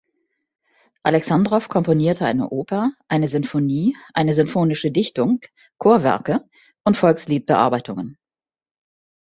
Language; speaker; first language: German; native; German